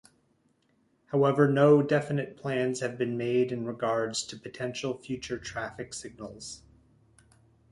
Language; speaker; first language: English; native; English